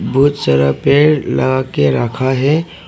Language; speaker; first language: Hindi; non-native, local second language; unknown